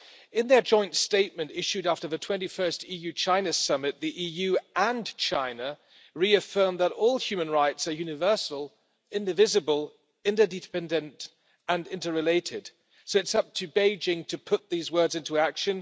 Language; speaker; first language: English; non-native, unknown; German